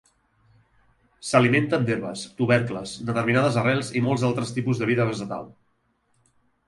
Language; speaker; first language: Catalan; native; Catalan